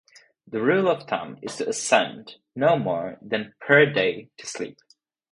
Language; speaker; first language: English; non-native, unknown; Czech